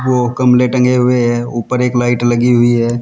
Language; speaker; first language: Hindi; native; Hindi